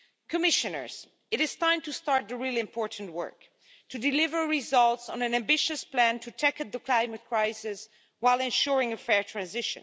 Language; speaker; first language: English; non-native, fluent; Dutch